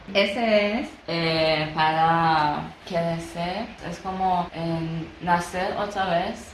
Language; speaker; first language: Spanish; non-native, learner; Persian